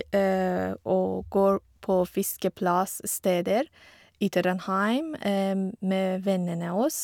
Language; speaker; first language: Norwegian; non-native, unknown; Persian